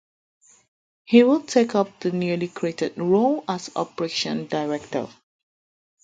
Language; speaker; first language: English; native; English